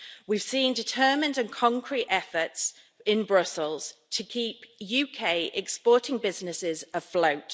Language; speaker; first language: English; native; English